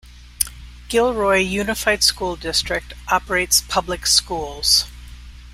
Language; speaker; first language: English; native; English